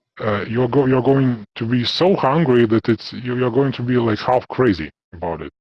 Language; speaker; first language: English; non-native, fluent; Russian